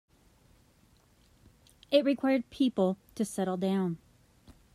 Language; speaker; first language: English; native; English